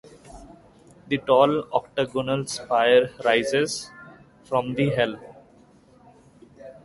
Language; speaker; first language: English; non-native, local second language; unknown